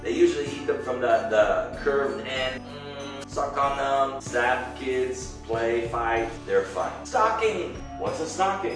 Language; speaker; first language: English; native; English